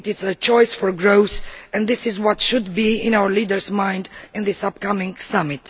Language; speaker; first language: English; non-native, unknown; Romanian